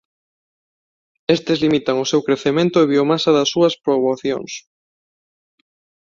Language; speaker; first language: Galician; non-native, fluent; Spanish